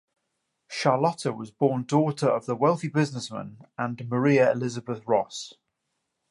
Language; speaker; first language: English; native; English